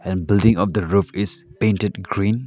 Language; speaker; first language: English; non-native, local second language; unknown